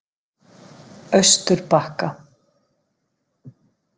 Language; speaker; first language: Icelandic; native; Icelandic